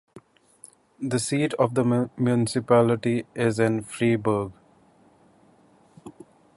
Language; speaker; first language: English; non-native, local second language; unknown